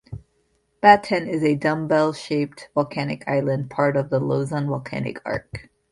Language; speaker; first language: English; native; English